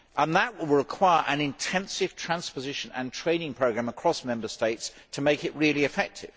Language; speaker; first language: English; native; English